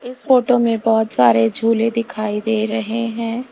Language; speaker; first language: Hindi; native; Hindi